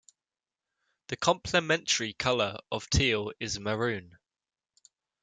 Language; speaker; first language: English; native; English